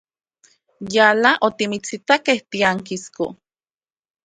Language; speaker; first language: Central Puebla Nahuatl; native; Central Puebla Nahuatl